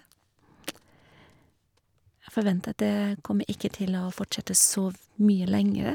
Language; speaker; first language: Norwegian; non-native, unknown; English